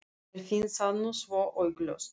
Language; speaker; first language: Icelandic; non-native, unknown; Russian